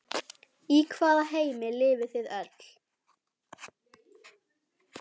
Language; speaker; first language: Icelandic; native; Icelandic